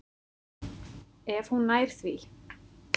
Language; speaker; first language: Icelandic; native; Icelandic